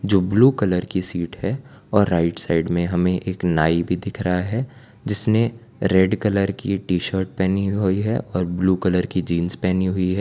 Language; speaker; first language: Hindi; non-native, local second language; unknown